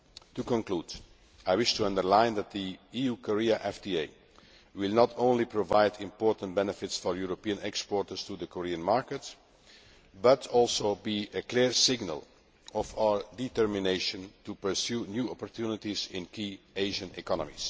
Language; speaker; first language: English; non-native, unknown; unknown